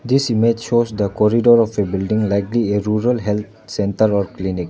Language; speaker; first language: English; non-native, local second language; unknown